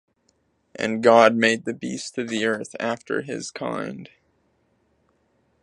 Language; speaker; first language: English; native; English